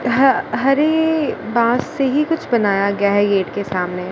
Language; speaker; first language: Hindi; non-native, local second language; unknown